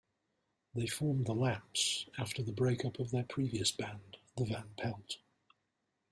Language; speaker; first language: English; non-native, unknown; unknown